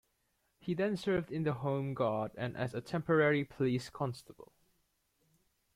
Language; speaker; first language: English; native; English